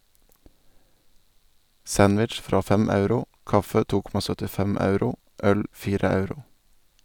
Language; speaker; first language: Norwegian; native; Norwegian